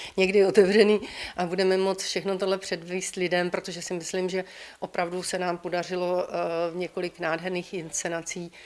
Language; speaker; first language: Czech; native; Czech